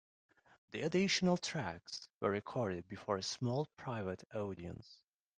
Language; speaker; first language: English; non-native, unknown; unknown